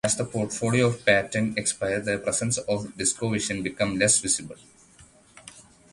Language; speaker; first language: English; non-native, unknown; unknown